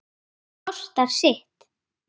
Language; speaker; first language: Icelandic; native; Icelandic